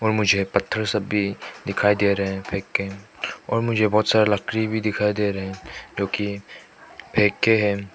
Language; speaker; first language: Hindi; non-native, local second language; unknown